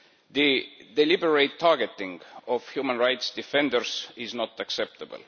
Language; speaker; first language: English; non-native, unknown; Estonian